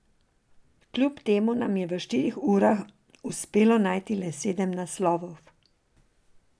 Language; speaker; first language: Slovenian; non-native, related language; Serbian